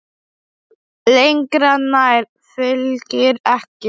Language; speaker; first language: Icelandic; non-native, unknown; Polish